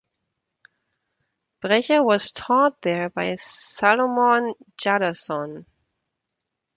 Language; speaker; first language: English; non-native, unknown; German